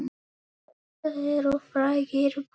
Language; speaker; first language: Icelandic; non-native, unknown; Polish